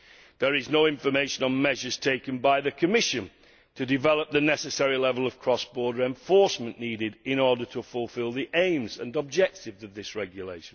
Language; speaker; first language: English; native; English